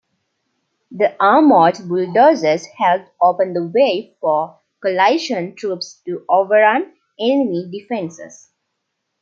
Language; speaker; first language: English; non-native, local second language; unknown